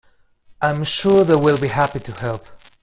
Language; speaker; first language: English; non-native, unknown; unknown